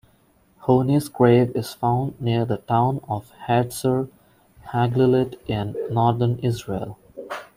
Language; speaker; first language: English; non-native, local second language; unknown